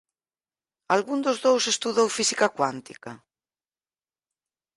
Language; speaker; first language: Galician; native; Galician